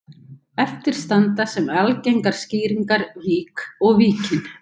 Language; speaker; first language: Icelandic; native; Icelandic